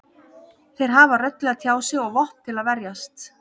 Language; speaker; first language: Icelandic; native; Icelandic